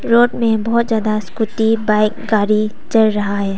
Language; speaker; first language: Hindi; non-native, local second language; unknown